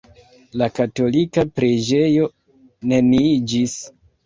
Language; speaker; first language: Esperanto; non-native, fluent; Kinyarwanda